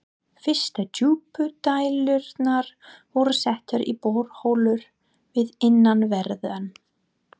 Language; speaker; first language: Icelandic; non-native, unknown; English